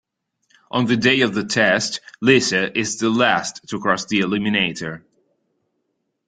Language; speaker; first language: English; non-native, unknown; Italian